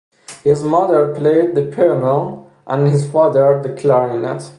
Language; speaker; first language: English; non-native, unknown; Persian